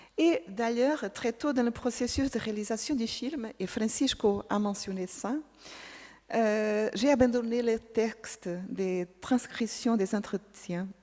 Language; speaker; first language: French; non-native, fluent; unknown